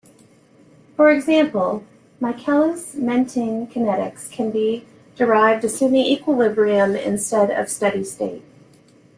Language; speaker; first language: English; native; English